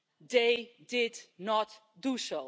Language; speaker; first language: English; non-native, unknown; Dutch